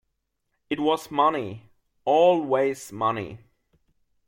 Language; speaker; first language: English; non-native, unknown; German